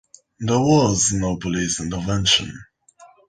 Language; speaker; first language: English; native; English